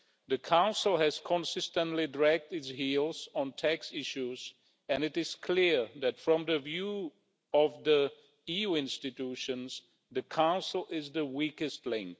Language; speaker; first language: English; non-native, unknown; Czech